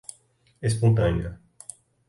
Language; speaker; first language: Portuguese; native; Portuguese